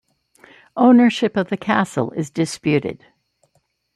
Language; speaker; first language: English; native; English